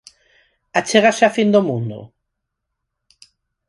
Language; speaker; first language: Galician; non-native, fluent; Spanish